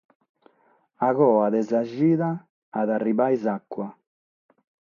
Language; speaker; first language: Sardinian; non-native, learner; Catalan